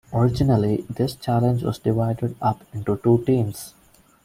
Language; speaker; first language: English; non-native, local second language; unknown